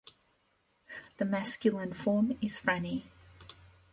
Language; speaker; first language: English; native; English